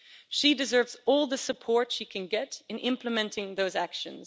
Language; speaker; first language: English; non-native, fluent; Dutch